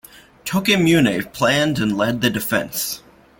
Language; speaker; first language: English; native; English